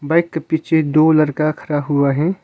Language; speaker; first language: Hindi; non-native, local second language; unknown